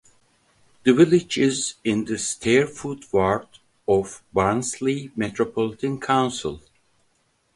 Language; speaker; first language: English; non-native, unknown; Turkish